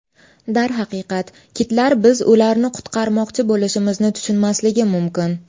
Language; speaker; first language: Uzbek; native; Uzbek